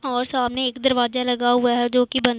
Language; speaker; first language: Hindi; non-native, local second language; Punjabi